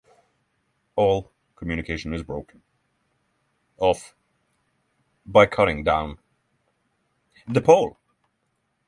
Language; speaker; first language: English; non-native, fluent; Norwegian